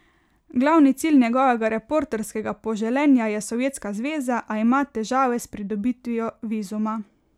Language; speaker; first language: Slovenian; native; Slovenian